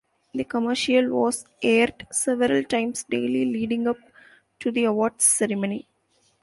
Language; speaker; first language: English; non-native, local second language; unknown